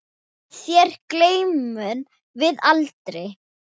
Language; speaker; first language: Icelandic; non-native, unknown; Thai